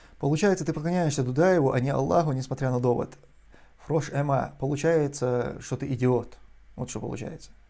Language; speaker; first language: Russian; non-native, local second language; Chechen